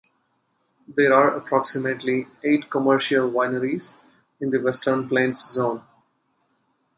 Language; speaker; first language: English; non-native, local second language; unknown